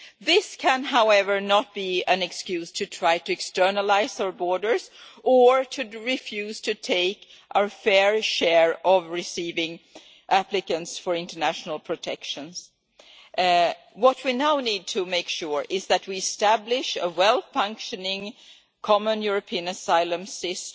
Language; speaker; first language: English; non-native, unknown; Swedish